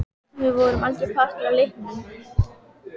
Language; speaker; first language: Icelandic; native; Icelandic